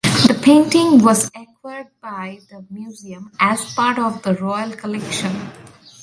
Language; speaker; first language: English; non-native, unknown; Bangla